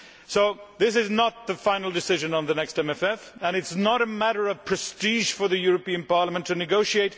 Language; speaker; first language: English; non-native, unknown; Swedish